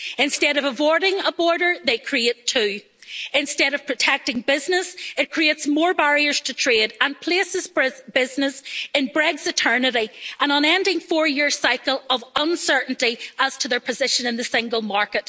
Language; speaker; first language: English; native; English